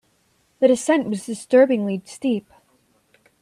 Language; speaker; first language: English; native; English